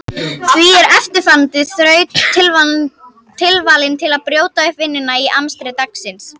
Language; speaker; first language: Icelandic; native; Icelandic